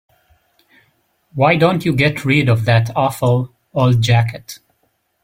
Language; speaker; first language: English; native; English